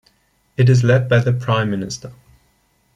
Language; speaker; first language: English; non-native, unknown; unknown